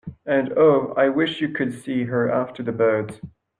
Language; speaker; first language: English; non-native, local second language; French